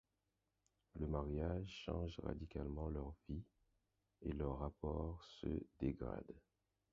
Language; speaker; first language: French; non-native, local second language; Haitian Creole